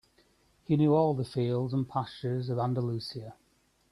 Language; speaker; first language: English; native; English